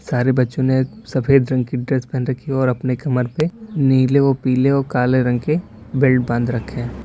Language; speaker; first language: Hindi; native; Hindi